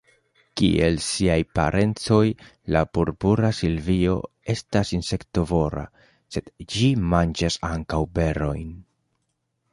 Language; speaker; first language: Esperanto; non-native, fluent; Spanish